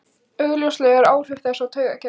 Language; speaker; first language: Icelandic; native; Icelandic